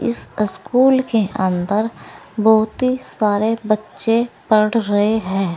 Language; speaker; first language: Hindi; native; Hindi